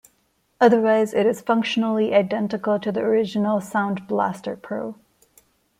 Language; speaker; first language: English; non-native, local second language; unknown